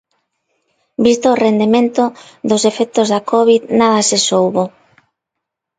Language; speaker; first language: Galician; non-native, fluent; Spanish